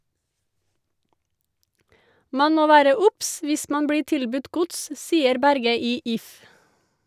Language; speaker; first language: Norwegian; native; Norwegian